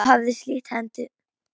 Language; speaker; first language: Icelandic; non-native, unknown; Polish